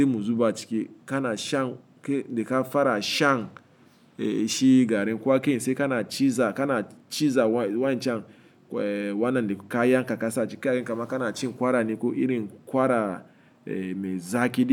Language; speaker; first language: Hausa; non-native, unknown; Igbo